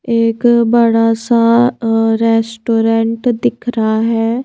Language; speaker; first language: Hindi; native; Hindi